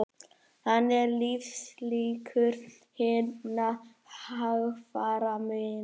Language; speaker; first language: Icelandic; native; Icelandic